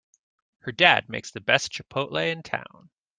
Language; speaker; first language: English; native; English